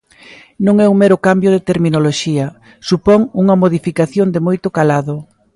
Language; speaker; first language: Galician; native; Galician